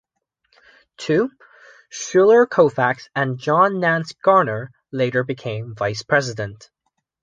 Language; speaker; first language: English; non-native, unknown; Chinese